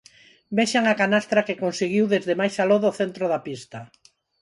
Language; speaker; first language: Galician; non-native, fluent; Spanish